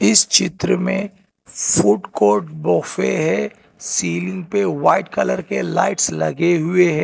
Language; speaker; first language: Hindi; non-native, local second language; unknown